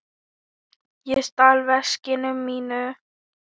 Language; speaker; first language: Icelandic; non-native, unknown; Thai